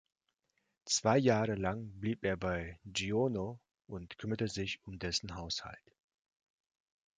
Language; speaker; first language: German; non-native, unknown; Russian